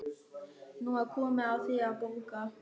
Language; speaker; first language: Icelandic; non-native, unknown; German